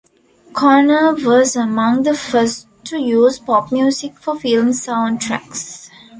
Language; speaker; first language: English; non-native, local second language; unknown